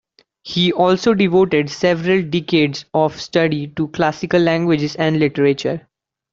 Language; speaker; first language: English; non-native, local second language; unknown